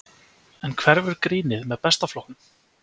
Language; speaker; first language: Icelandic; native; Icelandic